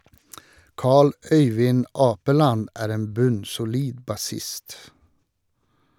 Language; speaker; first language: Norwegian; non-native, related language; Swedish